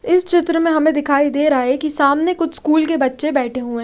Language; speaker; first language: Hindi; native; Hindi